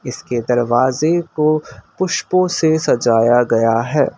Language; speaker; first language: Hindi; non-native, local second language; Assamese